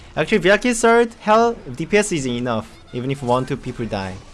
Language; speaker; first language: English; non-native, learner; Korean